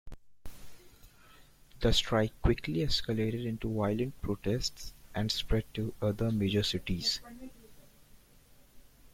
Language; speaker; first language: English; non-native, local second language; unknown